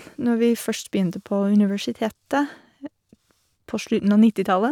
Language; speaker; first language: Norwegian; non-native, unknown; English